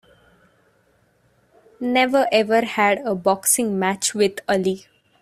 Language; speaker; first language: English; non-native, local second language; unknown